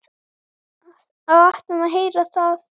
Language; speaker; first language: Icelandic; native; Icelandic